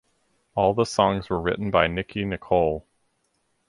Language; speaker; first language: English; native; English